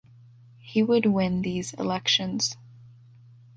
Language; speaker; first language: English; native; English